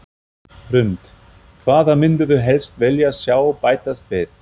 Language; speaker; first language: Icelandic; non-native, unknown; German